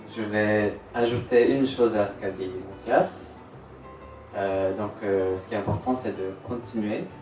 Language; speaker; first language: French; non-native, fluent; Japanese